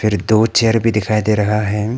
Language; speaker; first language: Hindi; non-native, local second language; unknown